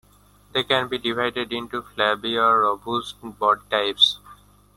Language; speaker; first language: English; non-native, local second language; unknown